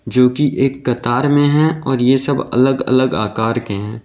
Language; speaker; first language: Hindi; native; Hindi